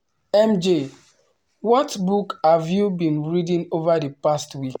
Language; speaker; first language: English; non-native, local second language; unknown